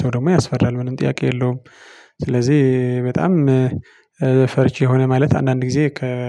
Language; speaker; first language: Amharic; non-native, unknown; Tigrinya